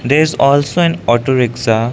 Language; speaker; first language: English; non-native, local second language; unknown